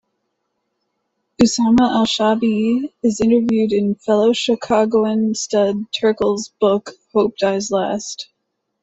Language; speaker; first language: English; native; English